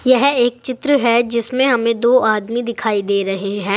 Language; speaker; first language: Hindi; native; Hindi